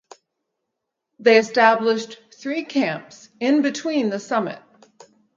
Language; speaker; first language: English; native; English